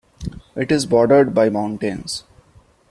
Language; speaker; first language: English; non-native, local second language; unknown